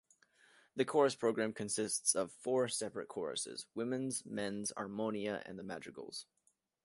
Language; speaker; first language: English; native; English